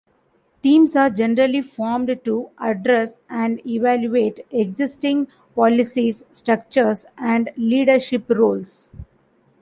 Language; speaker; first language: English; non-native, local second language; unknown